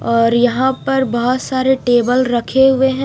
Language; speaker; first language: Hindi; non-native, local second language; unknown